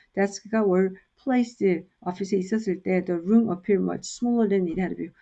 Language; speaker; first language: English; non-native, fluent; Korean